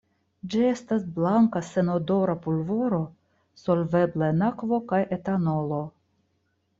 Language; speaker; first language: Esperanto; non-native, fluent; Russian